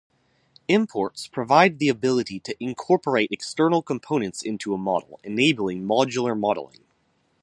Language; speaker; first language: English; native; English